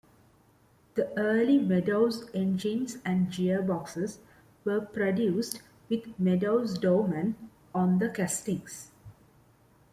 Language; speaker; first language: English; non-native, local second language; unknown